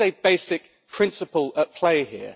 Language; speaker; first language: English; native; English